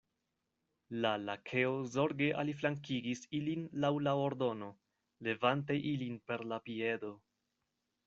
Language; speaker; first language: Esperanto; non-native, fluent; Spanish